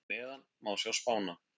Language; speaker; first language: Icelandic; native; Icelandic